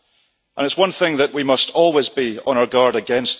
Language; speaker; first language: English; early bilingual, heritage; English